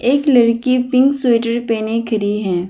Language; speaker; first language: Hindi; non-native, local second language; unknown